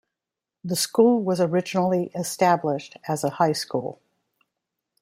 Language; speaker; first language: English; native; English